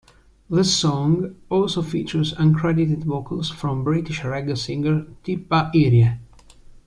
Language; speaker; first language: English; non-native, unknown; Italian